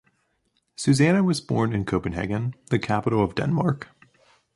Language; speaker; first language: English; native; English